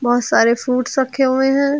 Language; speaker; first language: Hindi; native; Hindi